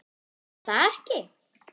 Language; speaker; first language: Icelandic; non-native, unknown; German